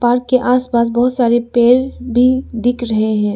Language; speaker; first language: Hindi; non-native, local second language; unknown